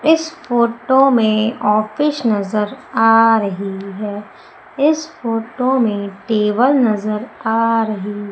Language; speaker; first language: Hindi; native; Hindi